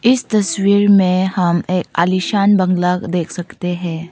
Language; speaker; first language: Hindi; non-native, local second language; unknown